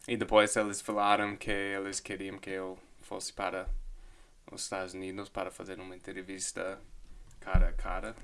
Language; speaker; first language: Portuguese; non-native, fluent; English